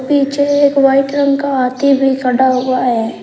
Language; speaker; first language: Hindi; native; Hindi